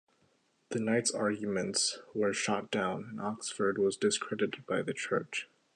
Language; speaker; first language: English; native; English